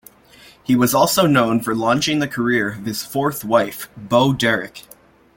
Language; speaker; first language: English; native; English